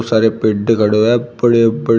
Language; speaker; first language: Hindi; native; Hindi